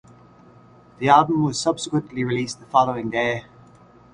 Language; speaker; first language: English; native; English